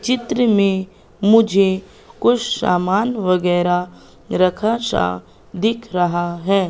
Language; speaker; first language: Hindi; native; Hindi